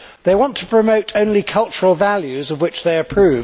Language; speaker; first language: English; native; English